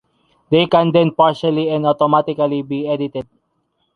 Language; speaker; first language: English; non-native, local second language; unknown